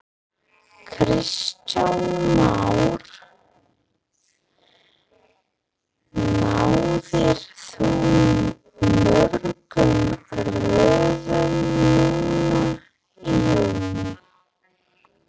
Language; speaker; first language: Icelandic; non-native, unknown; English